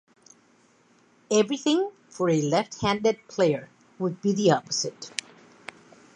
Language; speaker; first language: English; native; English